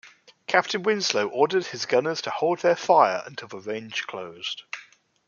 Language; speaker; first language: English; native; English